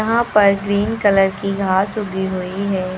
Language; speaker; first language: Hindi; native; Hindi